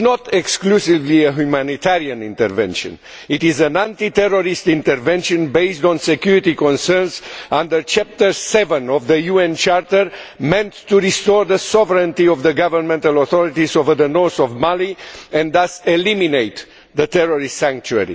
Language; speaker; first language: English; non-native, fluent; Romanian